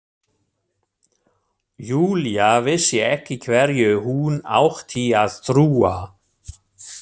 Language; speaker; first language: Icelandic; non-native, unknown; German